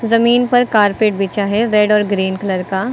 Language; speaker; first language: Hindi; native; Hindi